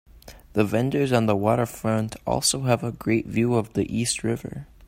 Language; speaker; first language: English; native; English